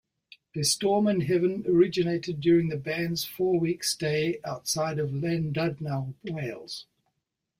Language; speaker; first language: English; native; English